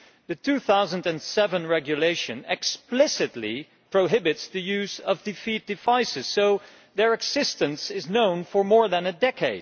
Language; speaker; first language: English; non-native, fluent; Dutch